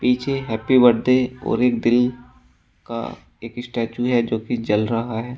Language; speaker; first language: Hindi; native; Hindi